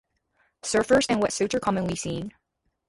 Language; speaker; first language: English; native; English